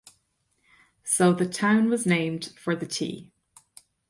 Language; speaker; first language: English; native; English